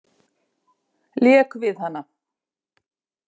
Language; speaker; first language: Icelandic; native; Icelandic